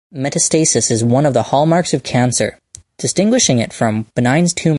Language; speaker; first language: English; native; English